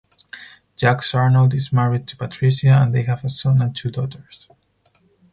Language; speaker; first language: English; non-native, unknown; Spanish